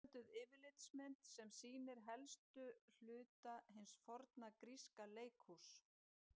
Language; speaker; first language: Icelandic; native; Icelandic